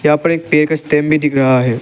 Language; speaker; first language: Hindi; non-native, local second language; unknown